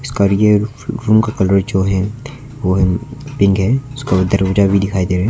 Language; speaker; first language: Hindi; non-native, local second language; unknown